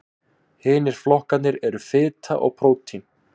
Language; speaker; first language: Icelandic; native; Icelandic